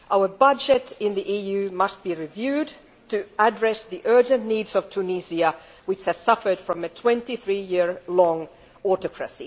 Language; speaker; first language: English; non-native, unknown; Finnish